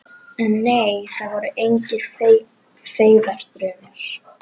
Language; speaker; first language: Icelandic; native; Icelandic